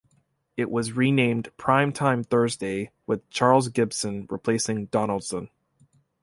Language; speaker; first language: English; native; English